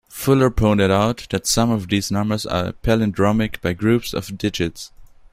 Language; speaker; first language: English; non-native, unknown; German